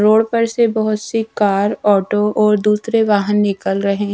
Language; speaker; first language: Hindi; non-native, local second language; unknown